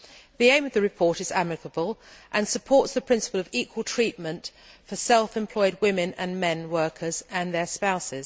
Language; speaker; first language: English; native; English